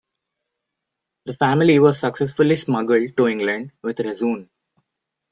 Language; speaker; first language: English; non-native, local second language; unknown